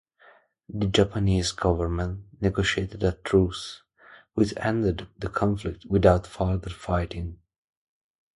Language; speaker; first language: English; non-native, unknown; Italian